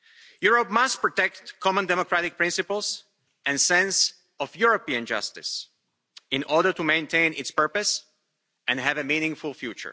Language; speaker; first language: English; non-native, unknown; Slovak